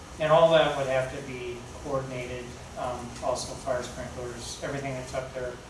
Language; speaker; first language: English; native; English